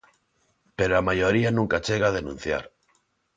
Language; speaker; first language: Galician; non-native, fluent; Spanish